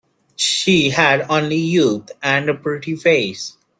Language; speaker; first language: English; non-native, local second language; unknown